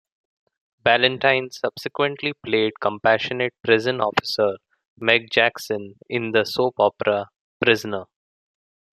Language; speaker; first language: English; non-native, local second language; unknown